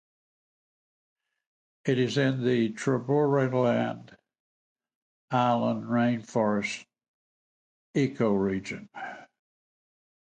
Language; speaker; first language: English; native; English